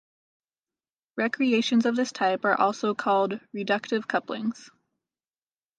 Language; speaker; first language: English; native; English